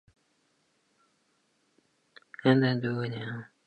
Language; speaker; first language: English; non-native, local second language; Southern Sotho